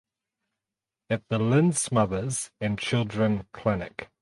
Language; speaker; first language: English; native; English